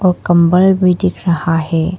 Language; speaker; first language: Hindi; non-native, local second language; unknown